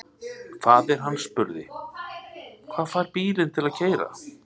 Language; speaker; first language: Icelandic; native; Icelandic